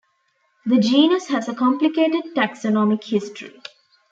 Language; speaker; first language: English; non-native, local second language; Tamil